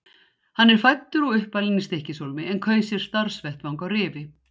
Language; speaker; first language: Icelandic; native; Icelandic